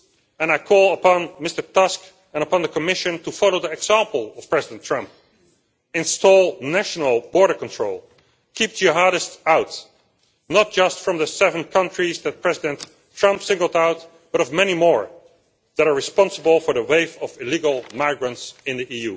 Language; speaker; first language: English; non-native, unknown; Dutch